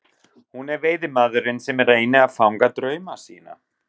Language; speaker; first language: Icelandic; non-native, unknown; German